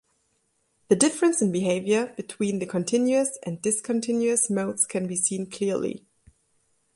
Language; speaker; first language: English; non-native, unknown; German